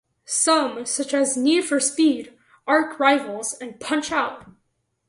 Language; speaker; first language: English; native; English